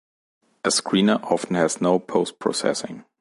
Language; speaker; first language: English; non-native, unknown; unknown